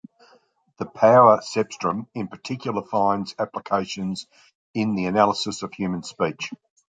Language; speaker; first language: English; native; English